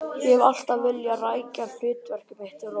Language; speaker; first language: Icelandic; native; Icelandic